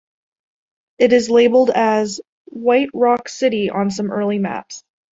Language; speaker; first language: English; native; English